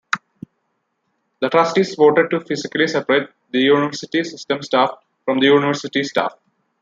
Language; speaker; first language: English; non-native, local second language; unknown